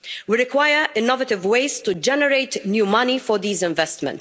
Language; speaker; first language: English; non-native, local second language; Maltese